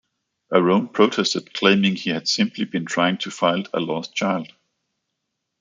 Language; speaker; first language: English; non-native, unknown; Danish